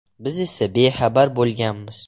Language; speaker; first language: Uzbek; non-native, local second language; Russian